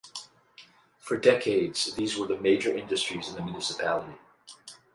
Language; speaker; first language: English; native; English